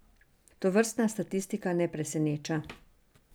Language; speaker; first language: Slovenian; non-native, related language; Serbian